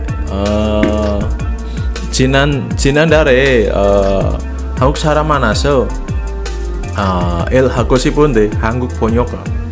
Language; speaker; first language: Korean; non-native, learner; Indonesian